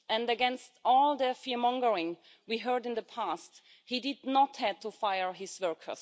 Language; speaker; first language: English; non-native, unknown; German